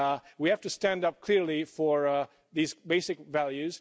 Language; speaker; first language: English; non-native, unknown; Hungarian